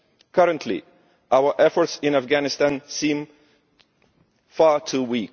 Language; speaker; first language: English; non-native, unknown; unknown